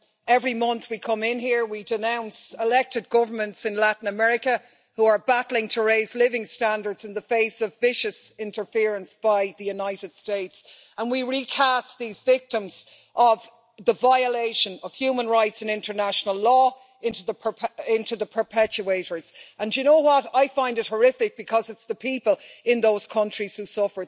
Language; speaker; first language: English; native; English